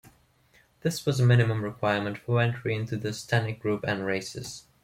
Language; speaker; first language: English; non-native, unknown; German